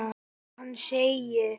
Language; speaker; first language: Icelandic; native; Icelandic